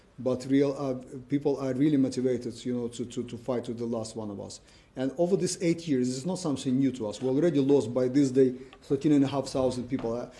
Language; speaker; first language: English; non-native, fluent; Ukrainian